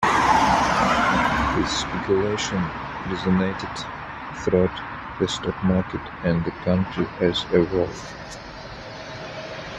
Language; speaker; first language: English; non-native, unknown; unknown